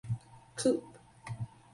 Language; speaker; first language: English; native; English